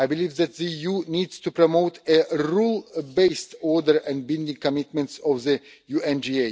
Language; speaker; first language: English; non-native, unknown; Russian